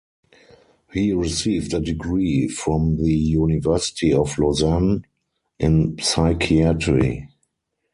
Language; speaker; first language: English; non-native, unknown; German